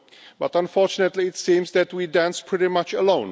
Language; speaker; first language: English; non-native, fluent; Czech